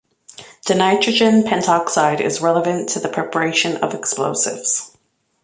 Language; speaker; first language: English; native; English